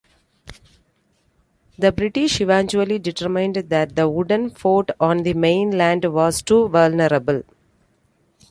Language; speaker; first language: English; non-native, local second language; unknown